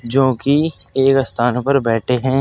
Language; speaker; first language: Hindi; native; Hindi